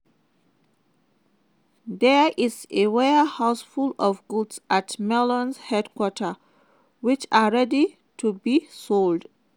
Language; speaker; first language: English; non-native, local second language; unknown